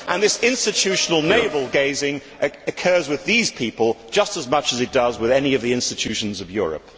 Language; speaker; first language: English; native; English